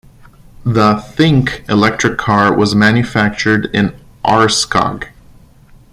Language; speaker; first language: English; non-native, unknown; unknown